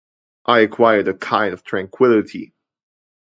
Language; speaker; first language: English; non-native, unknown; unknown